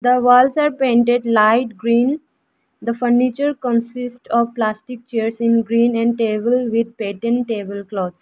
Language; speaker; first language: English; non-native, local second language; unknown